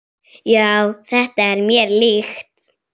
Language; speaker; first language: Icelandic; native; Icelandic